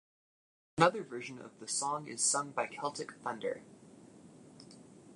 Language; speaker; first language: English; native; English